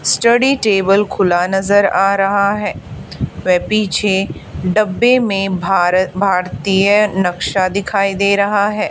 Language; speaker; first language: Hindi; native; Hindi